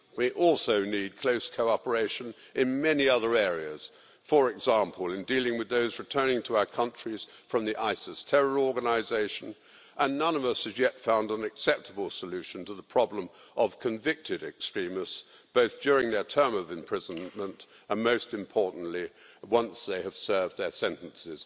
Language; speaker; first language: English; native; English